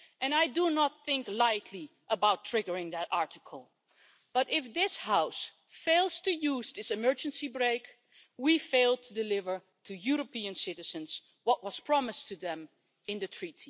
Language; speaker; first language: English; non-native, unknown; Dutch